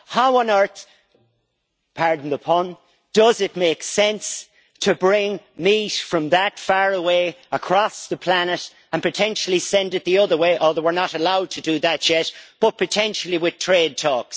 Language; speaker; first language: English; native; English